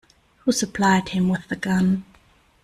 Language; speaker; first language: English; non-native, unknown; German